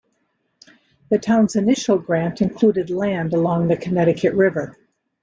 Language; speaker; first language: English; native; English